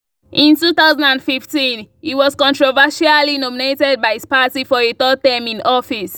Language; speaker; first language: English; non-native, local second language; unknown